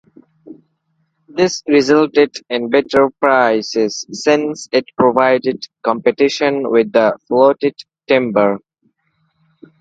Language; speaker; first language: English; non-native, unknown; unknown